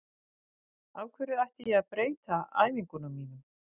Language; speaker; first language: Icelandic; native; Icelandic